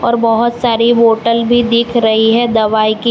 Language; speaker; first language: Hindi; non-native, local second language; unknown